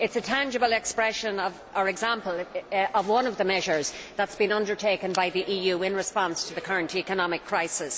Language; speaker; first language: English; native; English